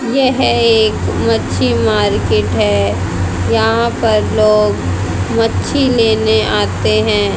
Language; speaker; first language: Hindi; native; Hindi